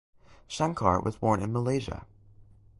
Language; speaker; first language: English; native; English